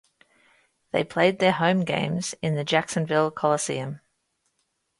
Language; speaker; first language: English; native; English